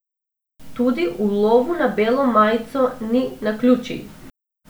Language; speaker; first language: Slovenian; non-native, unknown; Macedonian